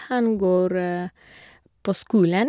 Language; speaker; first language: Norwegian; non-native, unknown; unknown